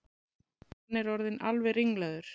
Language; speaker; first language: Icelandic; native; Icelandic